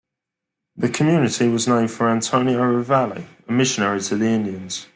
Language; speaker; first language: English; native; English